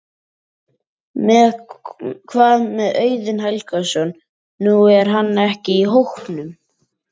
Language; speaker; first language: Icelandic; native; Icelandic